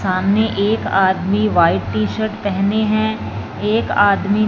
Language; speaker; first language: Hindi; non-native, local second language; Punjabi